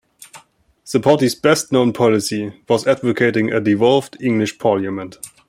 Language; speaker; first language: English; non-native, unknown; German